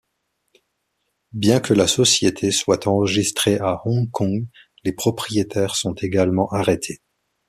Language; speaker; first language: French; native; French